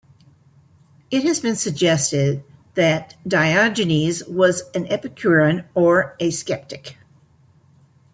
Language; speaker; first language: English; native; English